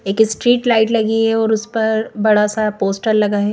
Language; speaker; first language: Hindi; native; Hindi